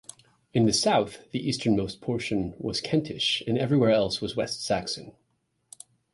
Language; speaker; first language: English; native; English